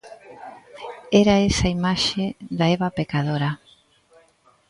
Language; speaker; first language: Galician; native; Galician